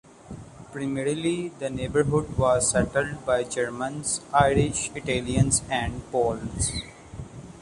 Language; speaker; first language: English; non-native, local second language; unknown